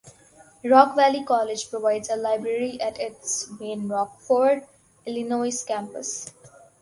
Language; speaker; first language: English; non-native, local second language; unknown